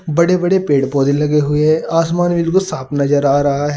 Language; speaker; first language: Hindi; native; Hindi